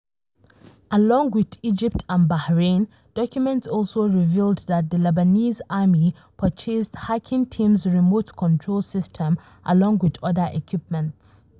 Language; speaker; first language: English; non-native, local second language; Hausa